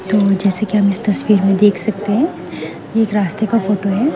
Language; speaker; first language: Hindi; non-native, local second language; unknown